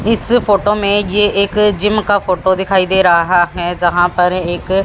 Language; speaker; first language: Hindi; native; Hindi